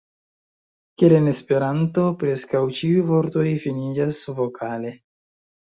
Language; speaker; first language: Esperanto; non-native, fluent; Chinese